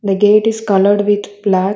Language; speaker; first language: English; non-native, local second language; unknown